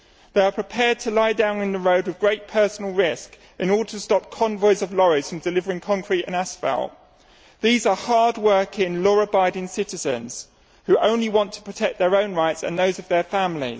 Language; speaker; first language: English; native; English